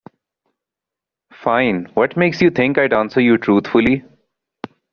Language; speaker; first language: English; non-native, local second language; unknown